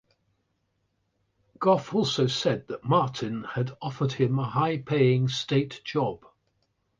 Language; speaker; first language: English; native; English